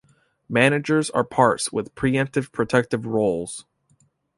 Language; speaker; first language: English; native; English